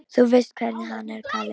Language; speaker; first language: Icelandic; non-native, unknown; Polish